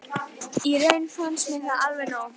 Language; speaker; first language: Icelandic; native; Icelandic